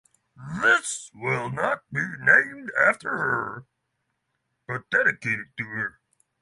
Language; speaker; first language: English; non-native, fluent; Norwegian